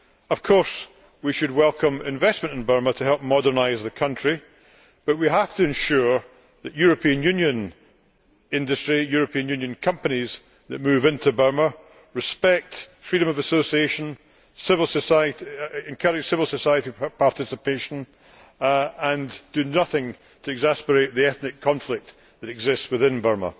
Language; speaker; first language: English; native; English